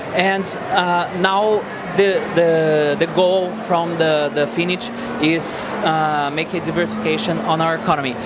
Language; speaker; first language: English; non-native, learner; Portuguese